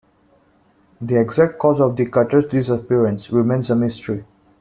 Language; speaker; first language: English; non-native, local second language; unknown